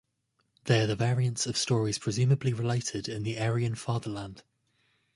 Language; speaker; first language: English; native; English